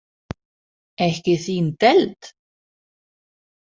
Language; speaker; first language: Icelandic; non-native, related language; Danish